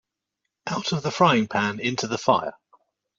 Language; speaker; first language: English; native; English